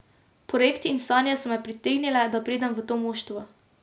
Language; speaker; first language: Slovenian; native; Slovenian